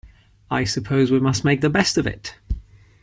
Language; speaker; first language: English; non-native, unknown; Ligurian